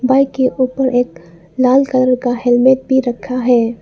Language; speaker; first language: Hindi; non-native, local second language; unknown